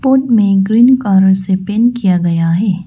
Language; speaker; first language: Hindi; non-native, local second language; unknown